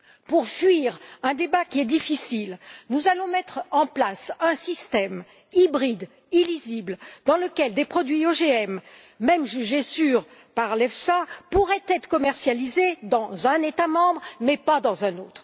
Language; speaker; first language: French; native; French